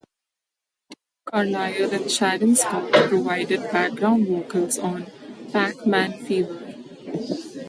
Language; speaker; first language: English; non-native, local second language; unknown